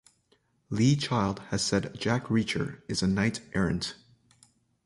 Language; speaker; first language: English; native; English